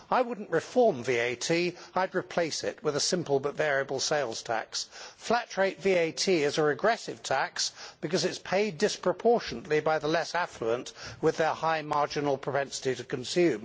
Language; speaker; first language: English; native; English